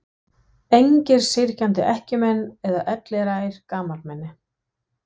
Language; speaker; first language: Icelandic; non-native, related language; Danish